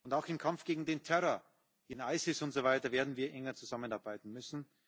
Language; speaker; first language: German; native; German